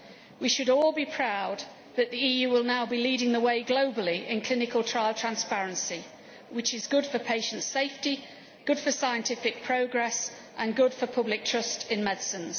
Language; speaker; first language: English; native; English